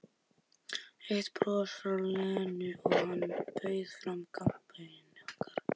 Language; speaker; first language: Icelandic; native; Icelandic